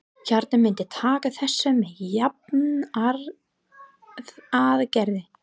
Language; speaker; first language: Icelandic; non-native, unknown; English